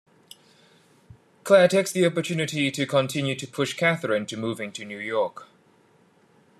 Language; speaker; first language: English; non-native, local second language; Cantonese